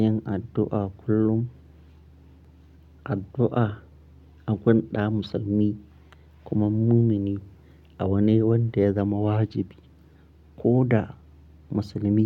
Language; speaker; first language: Hausa; non-native, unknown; Akan